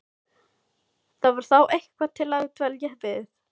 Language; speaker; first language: Icelandic; non-native, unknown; Filipino